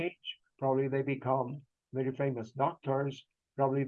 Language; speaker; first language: English; non-native, fluent; Spanish